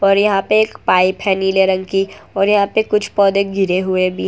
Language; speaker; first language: Hindi; non-native, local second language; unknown